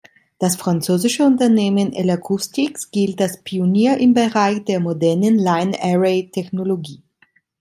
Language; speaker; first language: German; non-native, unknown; Italian